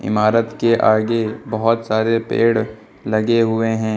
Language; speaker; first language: Hindi; native; Hindi